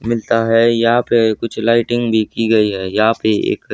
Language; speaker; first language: Hindi; native; Hindi